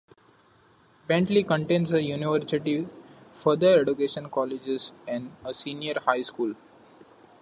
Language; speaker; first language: English; non-native, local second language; Marathi